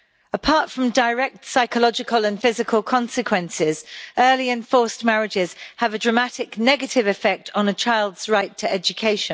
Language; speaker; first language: English; native; English